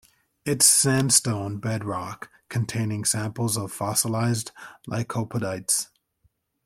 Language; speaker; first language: English; native; English